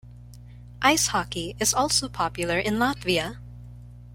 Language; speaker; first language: English; non-native, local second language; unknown